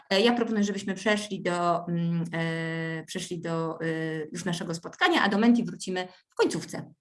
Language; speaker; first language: Polish; native; Polish